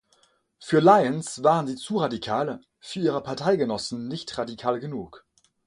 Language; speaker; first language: German; non-native, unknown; French